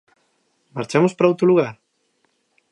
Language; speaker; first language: Galician; native; Galician